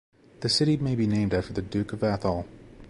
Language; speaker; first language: English; native; English